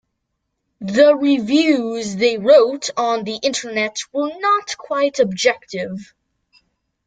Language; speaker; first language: English; native; English